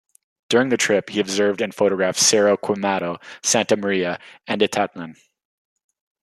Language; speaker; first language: English; native; English